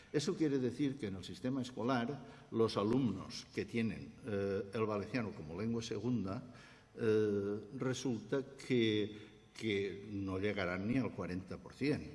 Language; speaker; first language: Spanish; non-native, local second language; Catalan